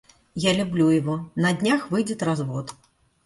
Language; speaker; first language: Russian; native; Russian